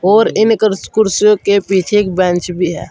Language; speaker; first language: Hindi; native; Hindi